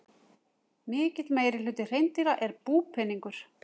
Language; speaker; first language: Icelandic; native; Icelandic